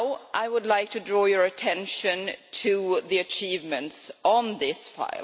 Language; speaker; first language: English; non-native, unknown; Swedish